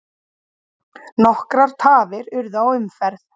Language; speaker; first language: Icelandic; native; Icelandic